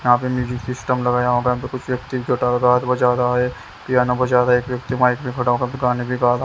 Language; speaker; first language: Hindi; native; Hindi